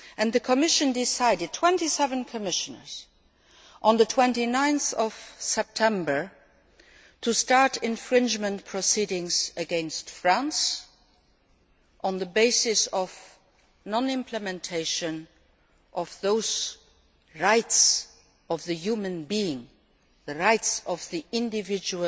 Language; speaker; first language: English; non-native, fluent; Luxembourgish